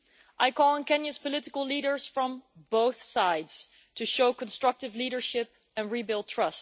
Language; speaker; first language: English; non-native, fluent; Dutch